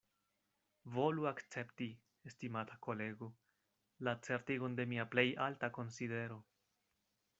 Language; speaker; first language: Esperanto; non-native, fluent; Spanish